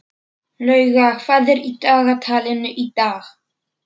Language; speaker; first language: Icelandic; non-native, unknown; Polish